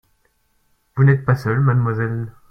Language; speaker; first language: French; native; French